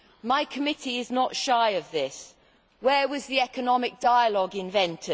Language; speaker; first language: English; native; English